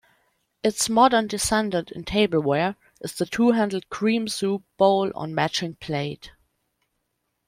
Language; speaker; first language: English; non-native, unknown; German